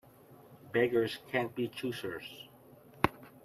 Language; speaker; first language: English; non-native, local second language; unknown